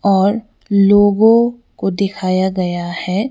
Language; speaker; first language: Hindi; non-native, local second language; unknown